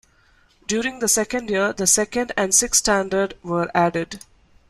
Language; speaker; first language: English; non-native, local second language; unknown